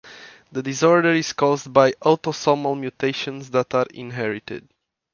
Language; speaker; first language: English; non-native, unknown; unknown